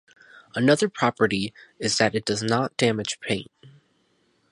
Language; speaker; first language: English; native; English